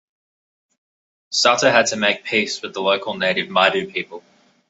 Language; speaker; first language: English; native; English